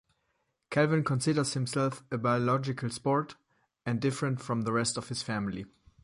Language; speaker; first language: English; non-native, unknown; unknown